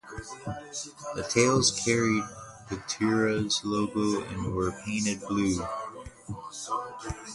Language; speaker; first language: English; native; English